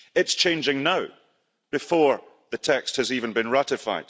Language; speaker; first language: English; early bilingual, heritage; English